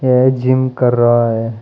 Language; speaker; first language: Hindi; native; Hindi